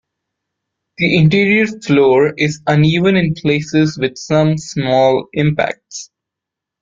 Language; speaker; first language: English; non-native, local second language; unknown